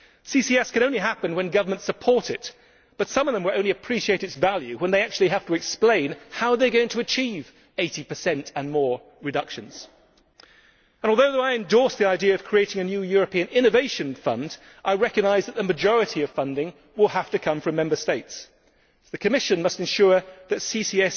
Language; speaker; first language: English; native; English